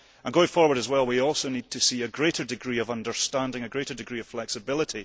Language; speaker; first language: English; early bilingual, heritage; English